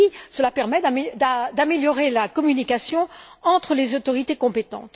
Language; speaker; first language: French; native; French